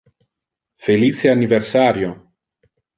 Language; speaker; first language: Interlingua; non-native, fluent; Italian